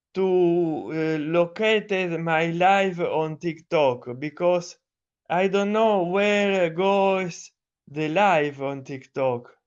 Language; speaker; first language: English; non-native, learner; Italian